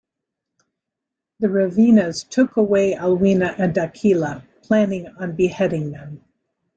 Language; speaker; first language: English; native; English